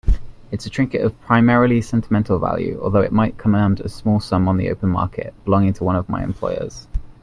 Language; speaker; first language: English; native; English